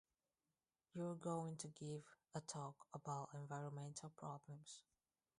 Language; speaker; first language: English; non-native, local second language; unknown